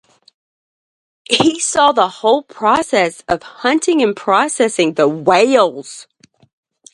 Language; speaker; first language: English; native; English